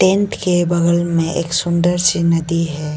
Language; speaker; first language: Hindi; non-native, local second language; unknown